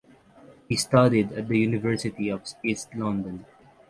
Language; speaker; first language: English; non-native, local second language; Filipino